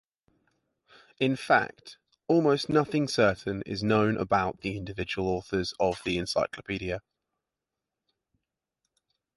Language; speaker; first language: English; native; English